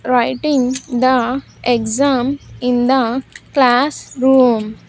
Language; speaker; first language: English; non-native, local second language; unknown